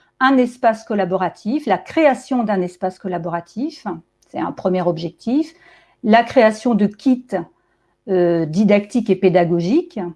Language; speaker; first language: French; native; French